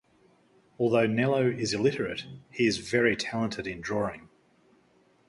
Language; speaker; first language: English; native; English